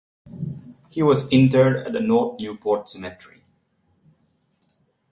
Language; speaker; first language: English; non-native, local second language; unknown